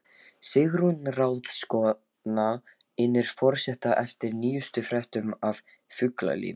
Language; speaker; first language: Icelandic; non-native, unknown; Lithuanian